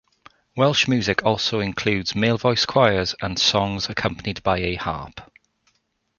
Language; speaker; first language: English; native; English